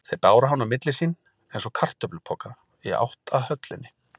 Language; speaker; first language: Icelandic; native; Icelandic